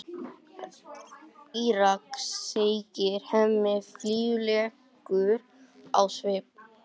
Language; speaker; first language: Icelandic; non-native, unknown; English